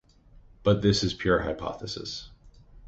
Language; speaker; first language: English; native; English